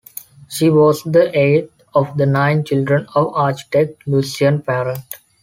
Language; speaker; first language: English; non-native, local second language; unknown